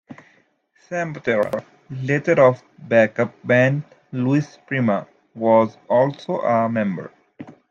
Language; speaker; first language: English; native; English